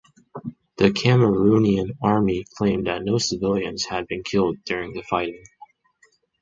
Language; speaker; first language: English; non-native, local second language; Chinese